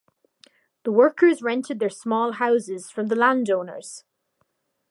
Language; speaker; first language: English; native; English